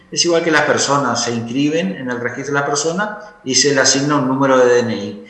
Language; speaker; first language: Spanish; native; Spanish